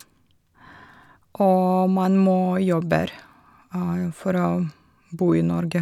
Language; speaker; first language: Norwegian; non-native, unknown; Russian